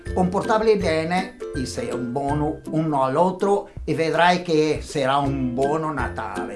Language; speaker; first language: Italian; non-native, learner; Portuguese